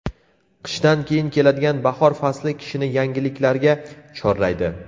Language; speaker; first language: Uzbek; native; Uzbek